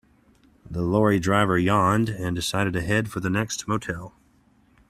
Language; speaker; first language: English; native; English